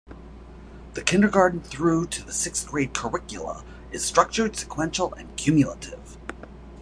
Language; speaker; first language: English; native; English